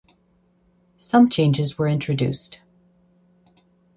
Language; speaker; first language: English; native; English